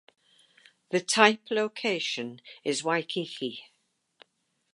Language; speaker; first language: English; native; English